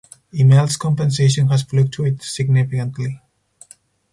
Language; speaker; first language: English; non-native, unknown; Spanish